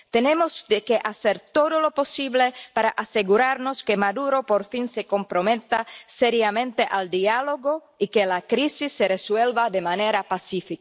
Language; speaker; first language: Spanish; non-native, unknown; Czech